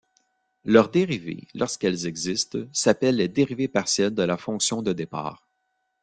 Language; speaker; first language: French; native; French